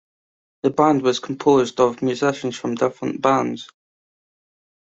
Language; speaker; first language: English; native; English